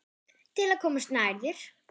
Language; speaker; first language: Icelandic; non-native, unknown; German